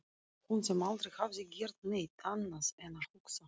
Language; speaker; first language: Icelandic; non-native, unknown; Russian